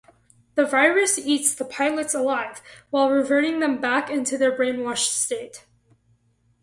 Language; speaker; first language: English; native; English